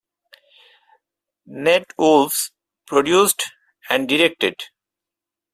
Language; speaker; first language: English; non-native, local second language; Bangla